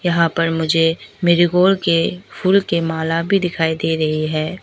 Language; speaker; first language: Hindi; early bilingual, other home language; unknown